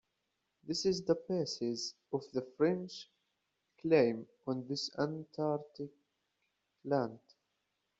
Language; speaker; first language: English; native; English